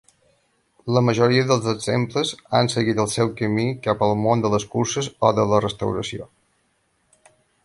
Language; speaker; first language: Catalan; native; Catalan